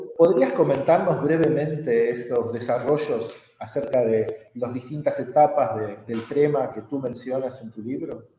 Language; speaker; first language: Spanish; native; Spanish